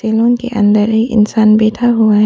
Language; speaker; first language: Hindi; non-native, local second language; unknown